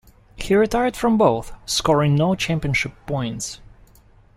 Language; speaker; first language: English; non-native, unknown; Russian